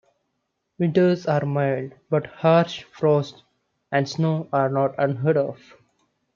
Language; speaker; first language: English; non-native, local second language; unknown